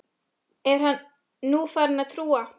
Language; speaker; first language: Icelandic; non-native, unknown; Polish